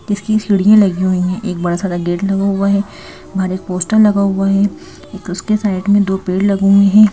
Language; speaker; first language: Hindi; native; Hindi